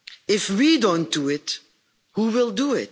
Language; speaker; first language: English; non-native, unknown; Dutch